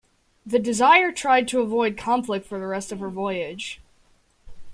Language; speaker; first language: English; native; English